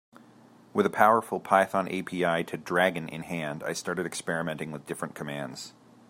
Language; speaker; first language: English; native; English